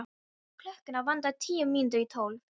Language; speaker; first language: Icelandic; non-native, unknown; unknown